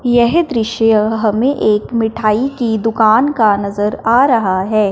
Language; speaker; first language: Hindi; non-native, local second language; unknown